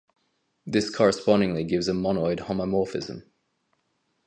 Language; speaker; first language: English; native; English